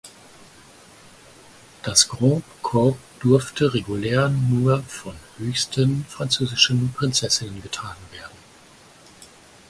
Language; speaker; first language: German; native; German